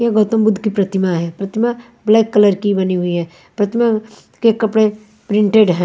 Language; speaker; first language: Hindi; non-native, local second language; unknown